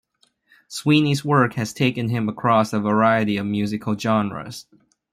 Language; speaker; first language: English; non-native, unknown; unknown